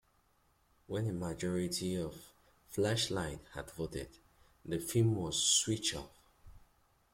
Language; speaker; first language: English; native; English